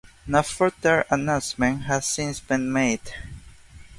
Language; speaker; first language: English; non-native, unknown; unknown